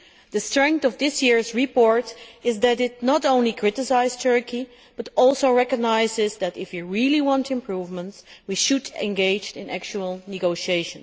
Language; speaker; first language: English; non-native, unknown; Dutch